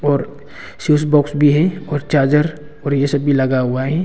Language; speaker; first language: Hindi; non-native, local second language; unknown